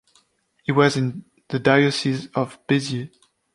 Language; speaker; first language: English; non-native, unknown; French